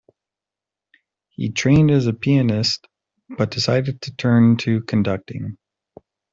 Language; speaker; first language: English; native; English